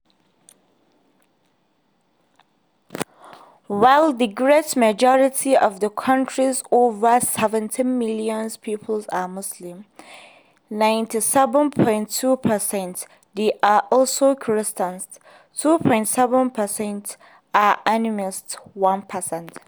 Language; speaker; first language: English; non-native, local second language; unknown